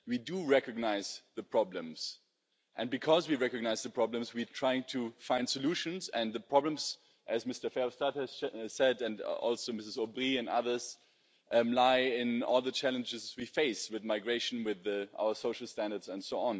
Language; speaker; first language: English; non-native, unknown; German